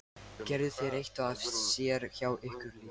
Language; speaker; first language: Icelandic; non-native, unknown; Lithuanian